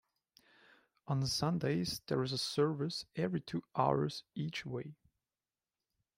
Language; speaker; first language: English; non-native, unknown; German